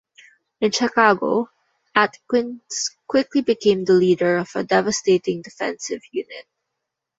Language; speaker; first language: English; non-native, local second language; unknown